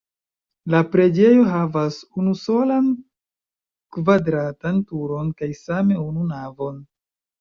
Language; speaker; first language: Esperanto; non-native, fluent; Chinese